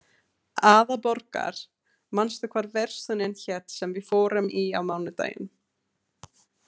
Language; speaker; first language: Icelandic; non-native, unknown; English